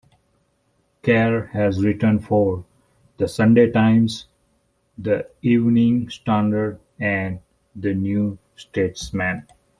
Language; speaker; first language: English; non-native, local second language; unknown